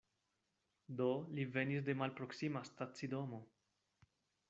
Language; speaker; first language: Esperanto; non-native, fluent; Spanish